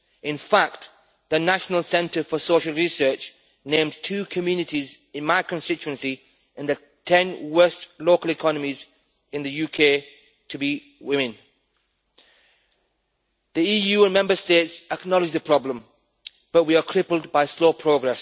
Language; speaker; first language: English; native; English